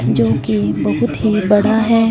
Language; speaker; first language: Hindi; non-native, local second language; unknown